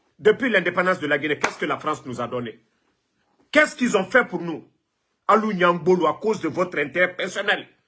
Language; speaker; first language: French; non-native, local second language; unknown